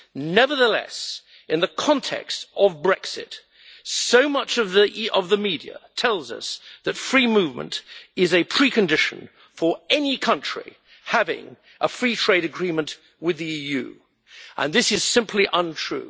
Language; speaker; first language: English; native; English